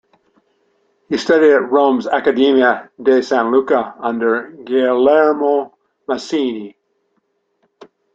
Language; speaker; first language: English; native; English